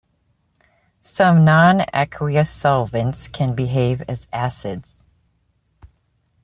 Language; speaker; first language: English; native; English